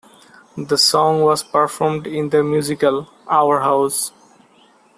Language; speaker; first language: English; non-native, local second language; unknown